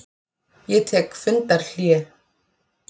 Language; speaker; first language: Icelandic; native; Icelandic